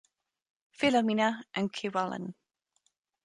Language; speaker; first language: English; native; English